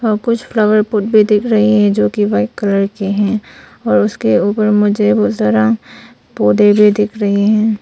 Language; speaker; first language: Hindi; non-native, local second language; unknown